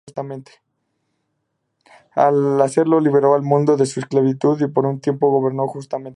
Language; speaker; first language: Spanish; native; Spanish